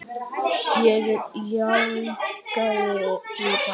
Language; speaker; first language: Icelandic; native; Icelandic